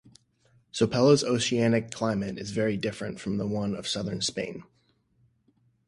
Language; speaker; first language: English; native; English